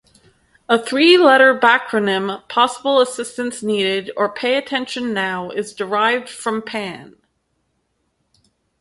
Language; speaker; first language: English; native; English